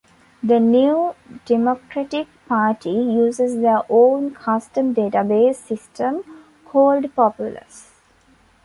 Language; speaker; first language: English; non-native, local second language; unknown